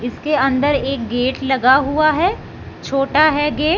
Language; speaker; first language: Hindi; non-native, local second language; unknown